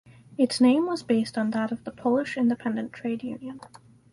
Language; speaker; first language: English; native; English